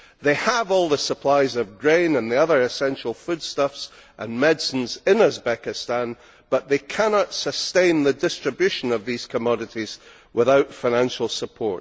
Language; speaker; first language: English; native; English